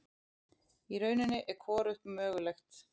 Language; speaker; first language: Icelandic; native; Icelandic